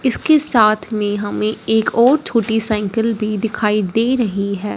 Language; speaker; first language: Hindi; non-native, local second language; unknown